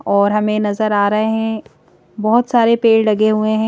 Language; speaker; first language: Hindi; native; Hindi